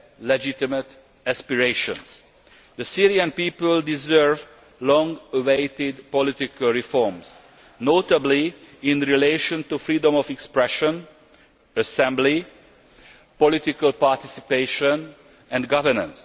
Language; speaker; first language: English; non-native, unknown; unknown